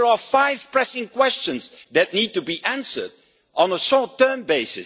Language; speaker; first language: English; non-native, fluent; Dutch